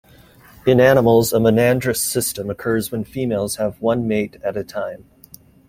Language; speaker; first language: English; native; English